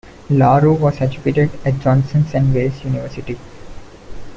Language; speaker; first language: English; non-native, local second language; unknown